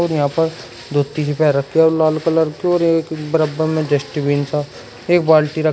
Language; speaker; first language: Hindi; native; Hindi